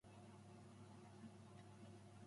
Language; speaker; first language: English; non-native, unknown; Japanese